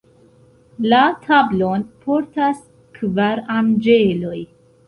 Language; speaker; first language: Esperanto; non-native, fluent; Central Kurdish